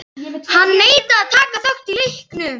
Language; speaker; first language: Icelandic; native; Icelandic